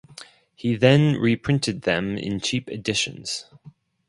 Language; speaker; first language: English; non-native, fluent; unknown